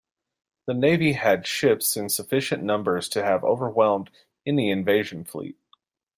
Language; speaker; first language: English; native; English